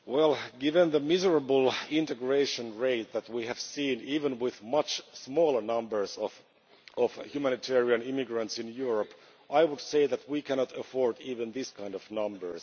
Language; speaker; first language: English; non-native, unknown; Finnish